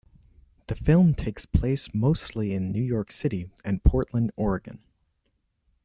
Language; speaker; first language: English; native; English